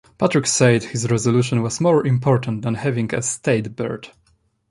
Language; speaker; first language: English; non-native, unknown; Polish